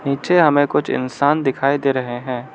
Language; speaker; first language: Hindi; non-native, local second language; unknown